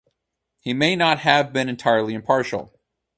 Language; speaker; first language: English; native; English